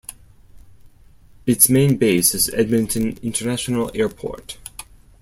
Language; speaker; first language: English; non-native, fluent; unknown